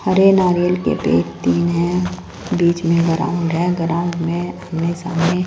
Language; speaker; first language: Hindi; non-native, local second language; Punjabi